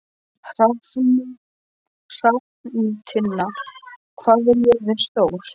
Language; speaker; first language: Icelandic; non-native, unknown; Polish